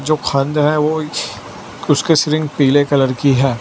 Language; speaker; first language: Hindi; non-native, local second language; Gujarati